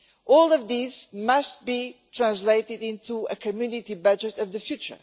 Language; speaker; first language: English; non-native, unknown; Portuguese